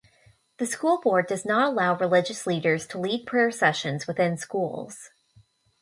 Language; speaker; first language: English; native; English